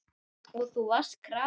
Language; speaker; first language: Icelandic; native; Icelandic